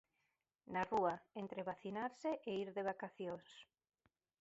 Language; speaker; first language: Galician; native; Galician